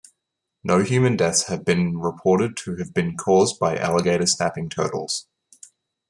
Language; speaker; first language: English; native; English